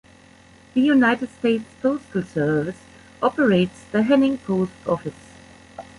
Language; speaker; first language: English; non-native, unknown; German